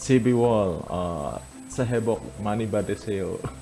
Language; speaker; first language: Korean; non-native, fluent; Indonesian